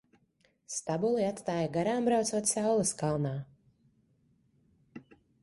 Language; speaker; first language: Latvian; early bilingual, heritage; Latvian